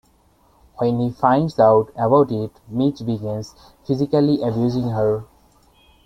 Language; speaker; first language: English; non-native, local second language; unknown